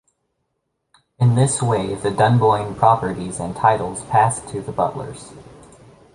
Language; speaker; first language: English; native; English